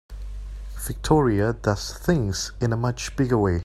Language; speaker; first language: English; non-native, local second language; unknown